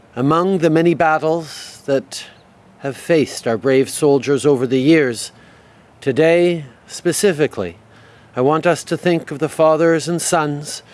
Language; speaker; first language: English; native; English